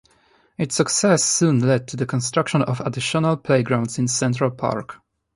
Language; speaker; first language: English; non-native, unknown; Polish